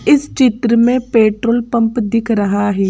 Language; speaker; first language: Hindi; native; Hindi